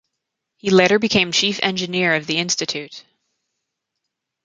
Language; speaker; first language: English; native; English